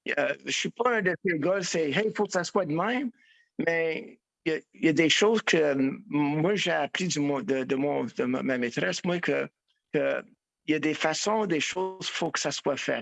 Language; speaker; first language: French; non-native, learner; English